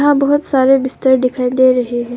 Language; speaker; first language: Hindi; non-native, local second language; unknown